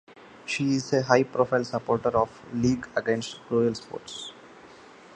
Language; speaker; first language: English; non-native, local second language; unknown